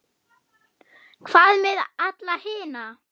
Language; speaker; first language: Icelandic; non-native, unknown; German